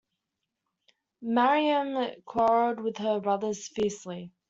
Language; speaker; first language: English; native; English